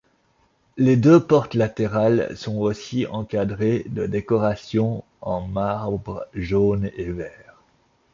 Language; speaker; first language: French; native; French